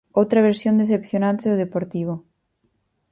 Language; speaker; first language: Galician; native; Galician